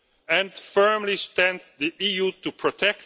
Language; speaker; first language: English; non-native, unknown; Dutch